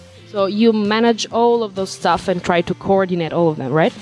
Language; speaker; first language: English; non-native, fluent; Italian